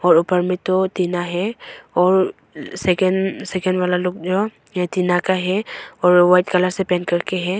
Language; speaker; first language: Hindi; non-native, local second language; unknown